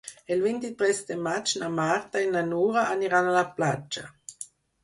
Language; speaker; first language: Catalan; non-native, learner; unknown